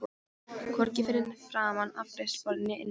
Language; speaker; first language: Icelandic; non-native, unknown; Polish